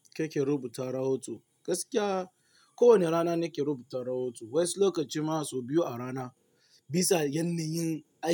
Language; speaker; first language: Hausa; non-native, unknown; Yoruba